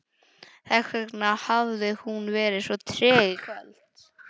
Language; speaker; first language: Icelandic; non-native, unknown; English